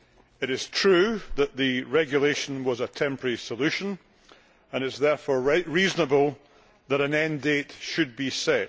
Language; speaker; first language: English; native; English